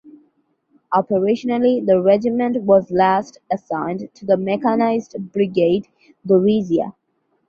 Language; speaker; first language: English; non-native, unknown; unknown